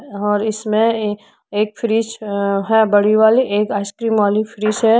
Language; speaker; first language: Hindi; native; Hindi